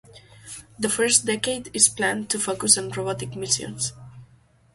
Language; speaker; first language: English; non-native, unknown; Catalan